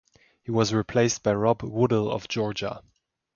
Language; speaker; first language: English; non-native, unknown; German